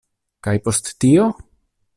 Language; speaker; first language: Esperanto; non-native, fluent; Italian